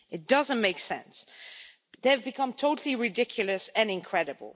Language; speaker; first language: English; non-native, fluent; Dutch